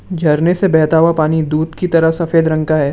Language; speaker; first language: Hindi; non-native, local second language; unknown